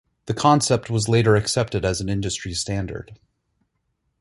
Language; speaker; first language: English; native; English